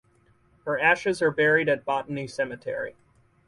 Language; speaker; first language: English; native; English